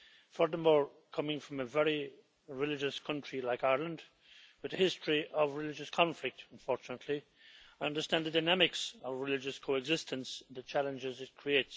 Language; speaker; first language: English; native; English